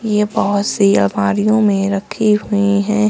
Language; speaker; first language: Hindi; native; Hindi